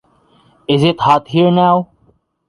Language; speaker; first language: English; non-native, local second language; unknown